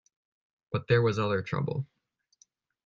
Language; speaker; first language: English; native; English